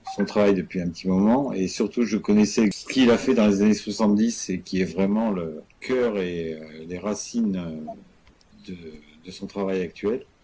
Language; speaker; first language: French; native; French